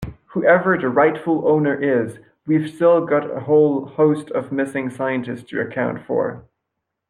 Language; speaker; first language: English; non-native, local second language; French